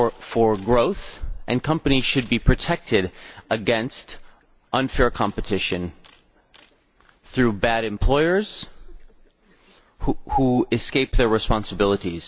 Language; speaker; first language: English; non-native, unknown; Dutch